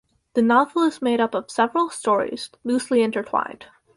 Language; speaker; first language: English; native; English